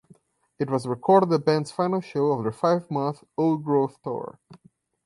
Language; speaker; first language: English; non-native, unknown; Portuguese